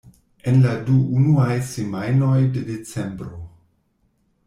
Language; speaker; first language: Esperanto; non-native, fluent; German